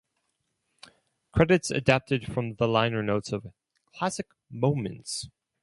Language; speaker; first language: English; non-native, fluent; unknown